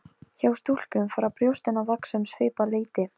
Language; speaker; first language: Icelandic; non-native, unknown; Polish